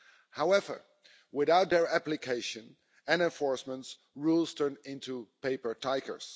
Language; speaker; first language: English; non-native, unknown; Dutch